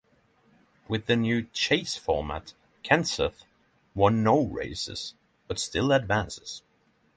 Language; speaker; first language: English; non-native, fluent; Norwegian